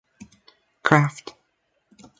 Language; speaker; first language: English; native; English